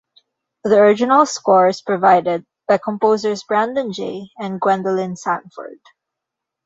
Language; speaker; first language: English; non-native, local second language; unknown